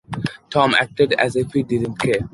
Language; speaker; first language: English; non-native, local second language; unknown